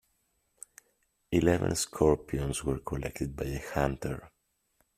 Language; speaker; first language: English; native; English